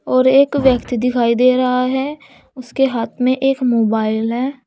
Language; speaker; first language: Hindi; native; Hindi